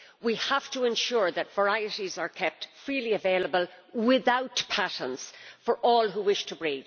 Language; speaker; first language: English; native; English